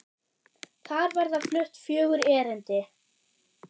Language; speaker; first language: Icelandic; non-native, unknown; German